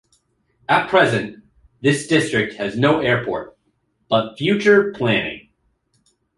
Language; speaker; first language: English; native; English